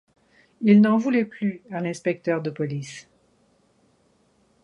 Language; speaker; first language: French; native; French